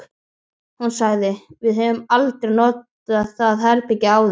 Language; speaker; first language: Icelandic; native; Icelandic